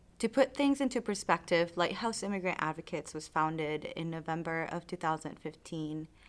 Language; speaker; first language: English; early bilingual, other home language; Spanish